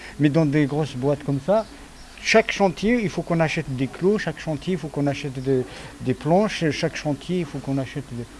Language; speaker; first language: French; non-native, fluent; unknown